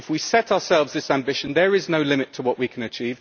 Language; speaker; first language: English; native; English